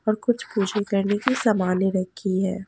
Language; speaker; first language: Hindi; native; Hindi